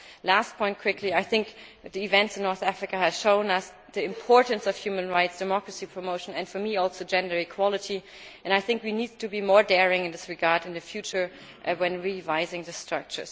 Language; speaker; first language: English; non-native, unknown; German